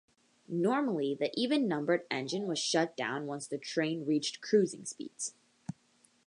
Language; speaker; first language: English; native; English